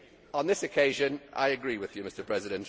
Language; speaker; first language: English; native; English